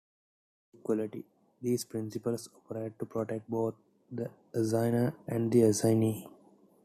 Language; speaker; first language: English; non-native, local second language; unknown